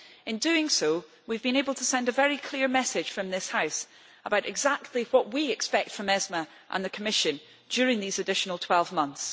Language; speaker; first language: English; native; English